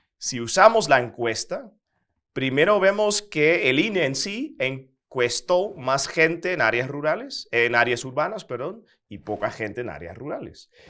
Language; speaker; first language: Spanish; non-native, fluent; Dutch